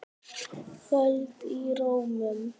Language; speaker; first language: Icelandic; native; Icelandic